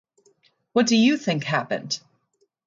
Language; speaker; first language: English; native; English